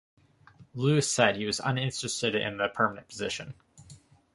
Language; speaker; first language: English; native; English